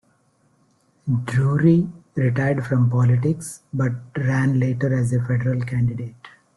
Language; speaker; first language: English; non-native, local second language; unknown